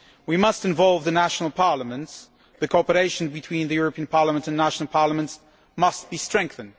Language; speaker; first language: English; non-native, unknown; Polish